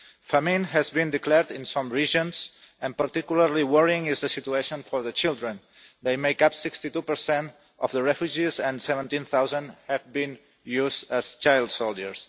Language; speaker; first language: English; non-native, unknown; Catalan